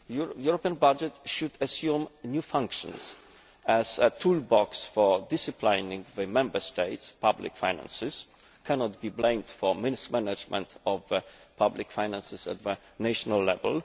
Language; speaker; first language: English; non-native, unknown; Polish